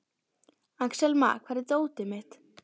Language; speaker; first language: Icelandic; native; Icelandic